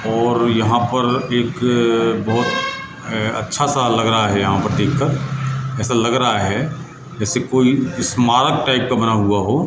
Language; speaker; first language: Hindi; native; Hindi